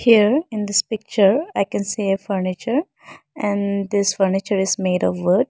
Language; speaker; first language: English; non-native, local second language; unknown